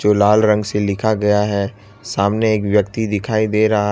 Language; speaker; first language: Hindi; non-native, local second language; Gujarati